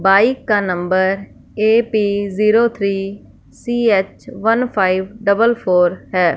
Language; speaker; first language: Hindi; non-native, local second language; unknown